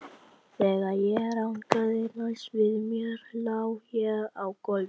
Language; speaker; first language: Icelandic; non-native, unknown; Vietnamese